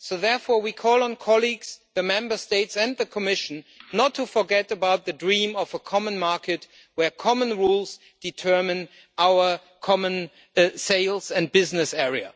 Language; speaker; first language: English; non-native, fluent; German